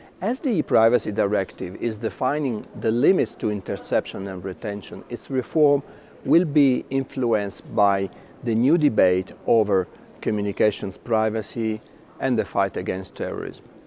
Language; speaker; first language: English; non-native, fluent; Italian